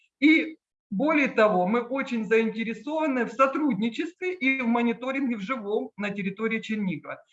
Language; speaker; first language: Russian; native; Russian